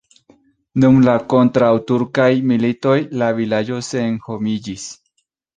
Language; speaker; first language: Esperanto; non-native, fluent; Spanish